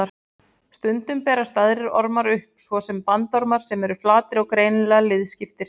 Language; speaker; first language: Icelandic; native; Icelandic